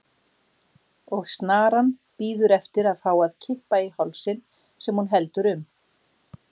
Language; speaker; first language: Icelandic; native; Icelandic